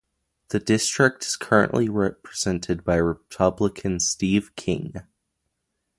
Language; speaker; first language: English; native; English